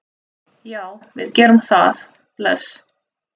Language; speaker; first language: Icelandic; non-native, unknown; Russian